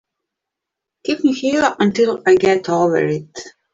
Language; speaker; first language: English; native; English